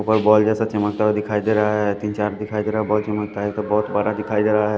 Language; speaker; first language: Hindi; non-native, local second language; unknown